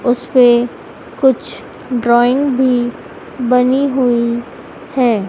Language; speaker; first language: Hindi; native; Hindi